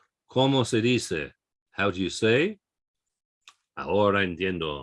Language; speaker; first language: Spanish; non-native, fluent; English